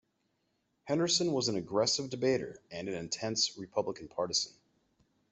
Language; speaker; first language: English; native; English